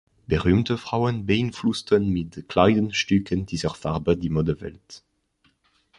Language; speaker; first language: German; non-native, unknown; French